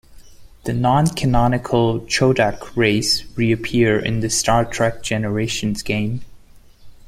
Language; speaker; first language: English; non-native, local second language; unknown